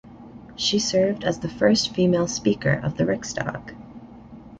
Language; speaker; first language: English; native; English